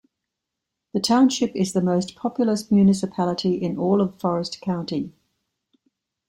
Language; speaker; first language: English; native; English